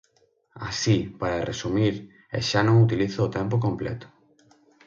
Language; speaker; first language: Galician; native; Galician